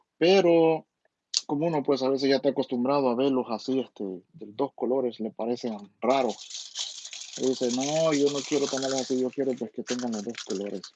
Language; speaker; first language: Spanish; native; Spanish